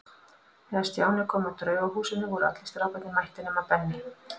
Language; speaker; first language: Icelandic; native; Icelandic